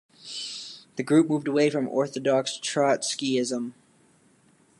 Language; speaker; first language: English; native; English